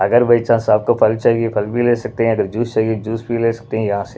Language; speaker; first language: Hindi; non-native, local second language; Punjabi